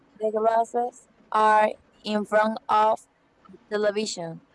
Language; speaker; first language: English; non-native, learner; Spanish